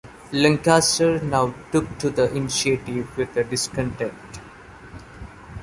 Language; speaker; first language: English; non-native, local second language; Malayalam